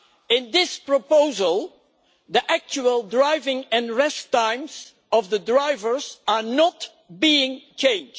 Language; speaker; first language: English; non-native, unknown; Dutch